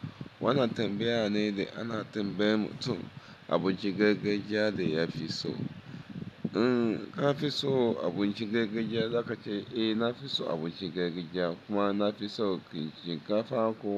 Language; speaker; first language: Hausa; non-native, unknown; Yoruba